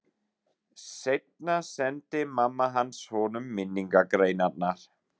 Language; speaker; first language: Icelandic; non-native, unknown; German